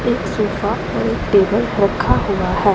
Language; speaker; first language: Hindi; non-native, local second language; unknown